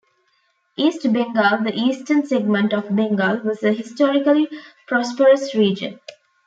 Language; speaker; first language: English; non-native, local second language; Tamil